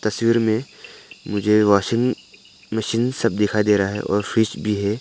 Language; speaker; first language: Hindi; non-native, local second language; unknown